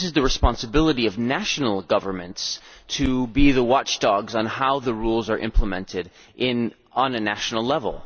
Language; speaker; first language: English; non-native, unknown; Dutch